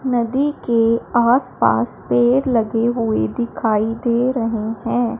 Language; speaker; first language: Hindi; non-native, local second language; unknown